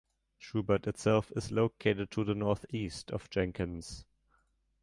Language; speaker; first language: English; non-native, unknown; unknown